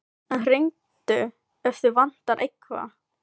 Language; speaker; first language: Icelandic; non-native, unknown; Filipino